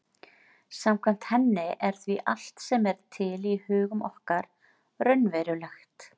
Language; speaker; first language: Icelandic; native; Icelandic